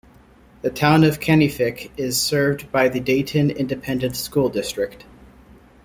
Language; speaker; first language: English; native; English